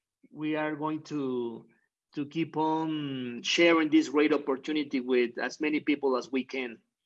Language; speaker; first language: English; non-native, fluent; Spanish